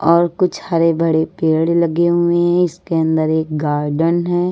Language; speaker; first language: Hindi; native; Hindi